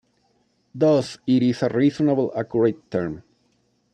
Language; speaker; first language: English; non-native, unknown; Spanish